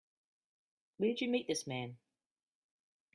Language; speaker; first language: English; native; English